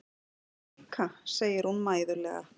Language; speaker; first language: Icelandic; native; Icelandic